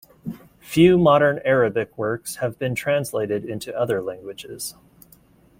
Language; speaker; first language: English; native; English